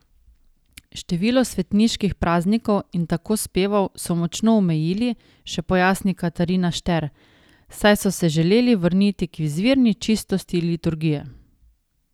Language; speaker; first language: Slovenian; native; Slovenian